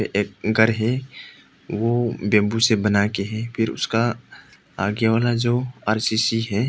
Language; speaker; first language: Hindi; non-native, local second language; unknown